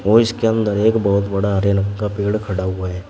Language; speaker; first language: Hindi; native; Hindi